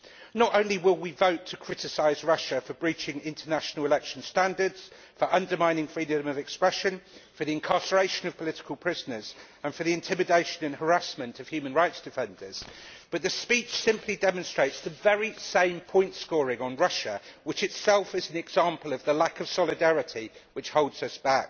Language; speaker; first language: English; native; English